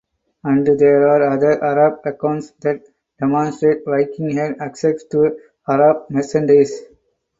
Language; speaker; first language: English; non-native, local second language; Tamil